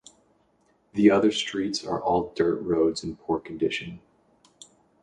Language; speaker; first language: English; native; English